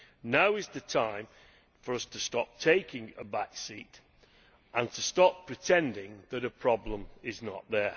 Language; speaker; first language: English; native; English